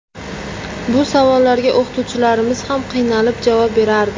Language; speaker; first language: Uzbek; native; Uzbek